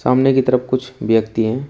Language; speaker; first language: Hindi; native; Hindi